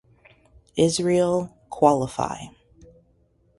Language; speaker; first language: English; native; English